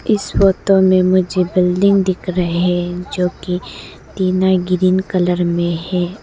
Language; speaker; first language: Hindi; non-native, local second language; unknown